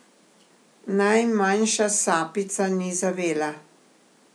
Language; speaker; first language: Slovenian; native; Slovenian